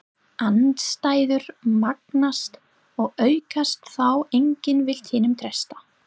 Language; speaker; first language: Icelandic; non-native, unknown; English